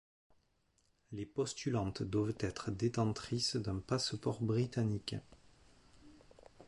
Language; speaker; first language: French; native; French